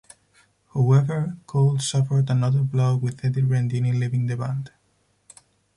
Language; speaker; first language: English; non-native, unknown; Spanish